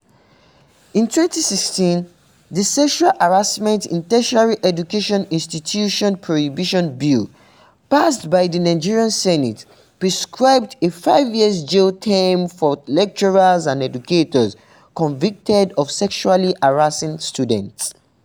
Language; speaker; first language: English; non-native, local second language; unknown